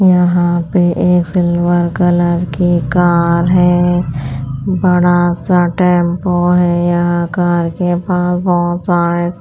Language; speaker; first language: Hindi; non-native, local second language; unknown